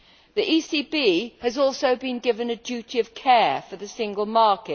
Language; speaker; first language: English; native; English